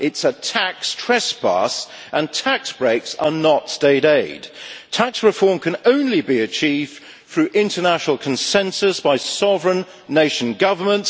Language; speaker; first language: English; native; English